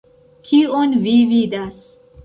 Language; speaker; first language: Esperanto; non-native, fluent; Central Kurdish